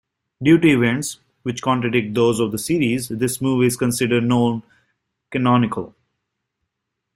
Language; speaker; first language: English; native; English